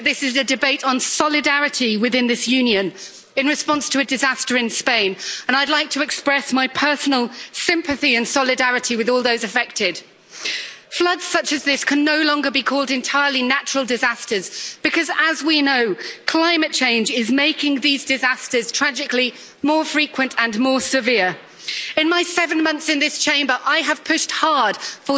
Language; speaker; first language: English; native; English